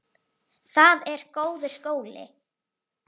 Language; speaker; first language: Icelandic; native; Icelandic